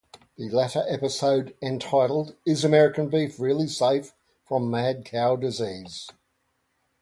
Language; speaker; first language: English; native; English